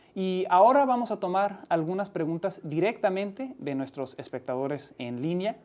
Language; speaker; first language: Spanish; early bilingual, heritage; Spanish